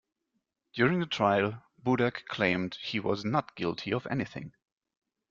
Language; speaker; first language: English; non-native, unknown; German